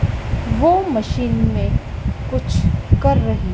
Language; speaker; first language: Hindi; native; Hindi